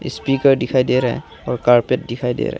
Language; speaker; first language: Hindi; non-native, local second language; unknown